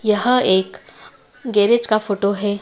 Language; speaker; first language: Hindi; native; Hindi